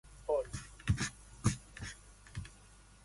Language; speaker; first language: English; non-native, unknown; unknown